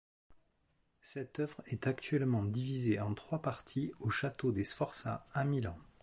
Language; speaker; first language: French; native; French